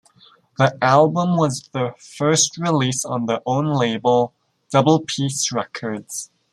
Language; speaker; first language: English; native; English